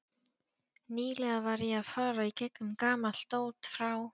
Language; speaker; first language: Icelandic; non-native, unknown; Polish